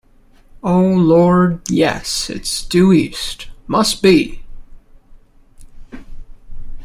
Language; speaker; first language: English; native; English